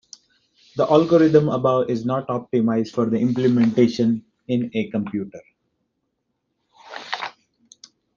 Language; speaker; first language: English; non-native, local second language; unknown